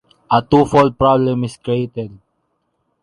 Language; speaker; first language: English; non-native, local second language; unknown